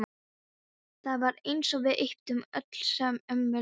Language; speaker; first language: Icelandic; non-native, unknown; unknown